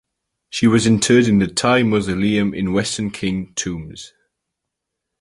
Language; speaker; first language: English; native; English